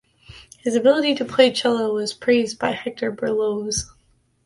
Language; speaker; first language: English; native; English